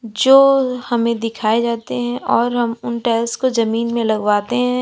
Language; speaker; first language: Hindi; native; Hindi